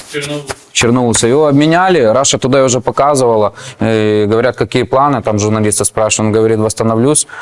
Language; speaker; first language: Russian; non-native, local second language; Ukrainian